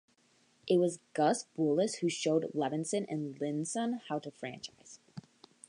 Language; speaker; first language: English; native; English